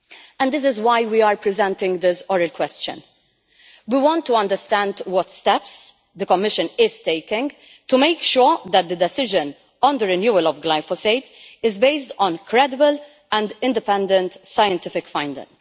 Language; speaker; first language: English; non-native, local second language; Maltese